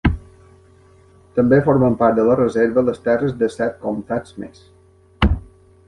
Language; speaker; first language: Catalan; native; Catalan